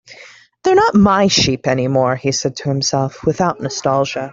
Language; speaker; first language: English; native; English